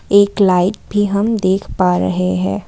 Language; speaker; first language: Hindi; non-native, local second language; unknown